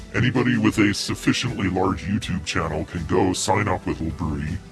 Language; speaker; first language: English; native; English